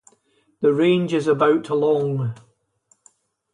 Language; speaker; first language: English; native; English